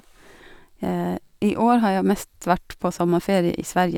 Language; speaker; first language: Norwegian; non-native, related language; Swedish